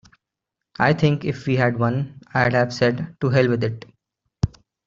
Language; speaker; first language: English; non-native, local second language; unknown